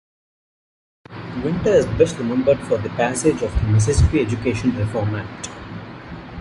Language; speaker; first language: English; non-native, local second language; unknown